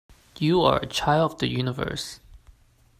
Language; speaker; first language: English; non-native, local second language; Cantonese